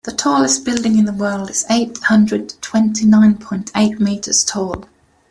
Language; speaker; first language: English; native; English